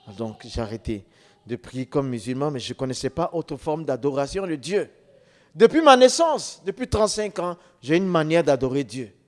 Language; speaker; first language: French; non-native, local second language; Dyula